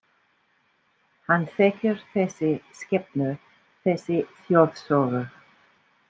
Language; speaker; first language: Icelandic; non-native, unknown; English